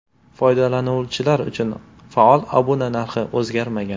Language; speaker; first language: Uzbek; native; Uzbek